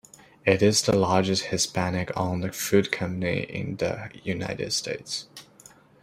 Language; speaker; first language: English; non-native, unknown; Chinese